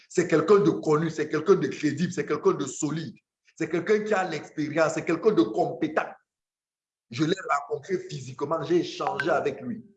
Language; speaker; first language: French; non-native, local second language; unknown